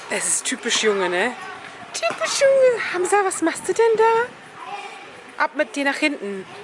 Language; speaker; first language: German; early bilingual, other home language; Turkish